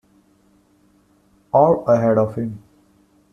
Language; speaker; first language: English; non-native, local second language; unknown